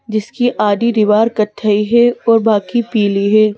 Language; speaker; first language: Hindi; native; Hindi